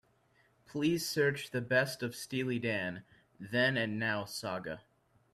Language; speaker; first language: English; native; English